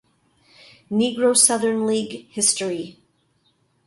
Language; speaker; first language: English; native; English